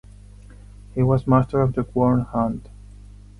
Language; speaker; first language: English; non-native, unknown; Spanish